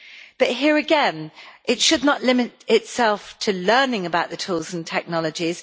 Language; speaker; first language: English; native; English